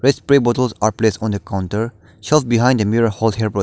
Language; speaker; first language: English; non-native, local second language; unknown